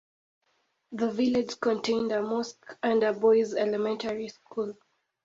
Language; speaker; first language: English; native; English